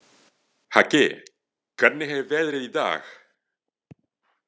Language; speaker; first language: Icelandic; non-native, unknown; French